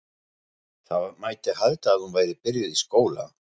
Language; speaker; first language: Icelandic; non-native, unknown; German